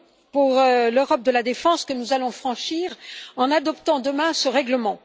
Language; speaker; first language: French; native; French